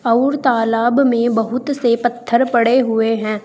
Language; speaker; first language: Hindi; native; Hindi